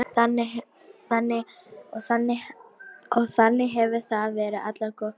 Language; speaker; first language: Icelandic; non-native, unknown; Polish